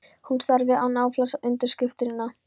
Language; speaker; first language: Icelandic; non-native, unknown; Polish